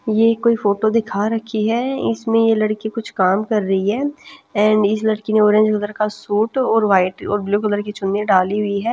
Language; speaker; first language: Hindi; non-native, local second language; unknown